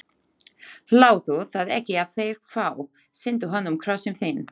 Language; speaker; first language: Icelandic; non-native, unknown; Slovak